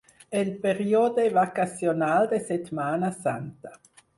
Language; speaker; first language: Catalan; non-native, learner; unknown